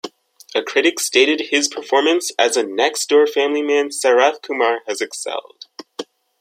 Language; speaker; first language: English; native; English